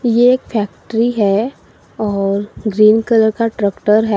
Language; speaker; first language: Hindi; non-native, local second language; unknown